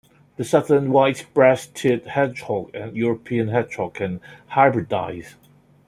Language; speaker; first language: English; non-native, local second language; Cantonese